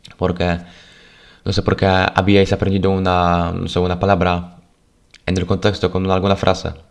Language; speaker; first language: Spanish; non-native, fluent; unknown